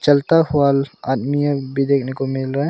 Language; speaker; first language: Hindi; non-native, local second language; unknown